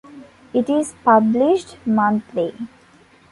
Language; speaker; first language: English; non-native, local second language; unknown